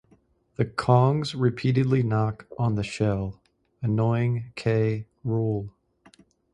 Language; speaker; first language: English; native; English